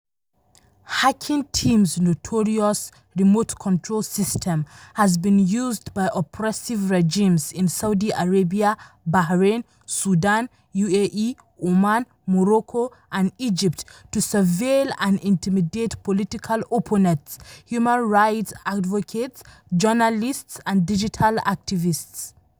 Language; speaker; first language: English; non-native, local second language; Hausa